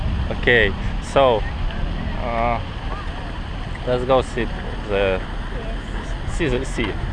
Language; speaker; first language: English; non-native, learner; Russian